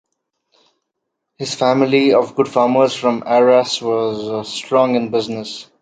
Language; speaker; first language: English; non-native, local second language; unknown